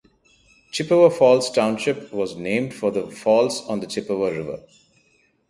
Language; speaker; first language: English; non-native, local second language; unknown